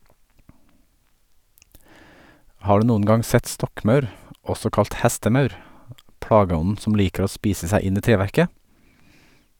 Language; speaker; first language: Norwegian; native; Norwegian